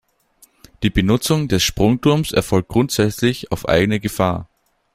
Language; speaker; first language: German; native; German